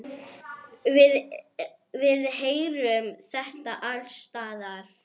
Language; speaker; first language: Icelandic; non-native, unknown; Arabic